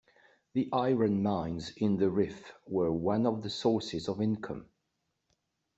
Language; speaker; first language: English; non-native, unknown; French